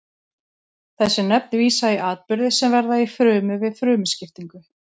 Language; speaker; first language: Icelandic; native; Icelandic